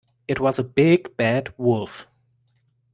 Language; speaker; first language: English; non-native, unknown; German